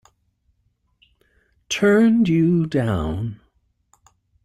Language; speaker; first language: English; native; English